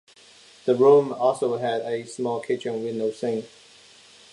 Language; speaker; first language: English; non-native, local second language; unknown